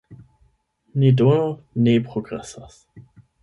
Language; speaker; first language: Esperanto; non-native, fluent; German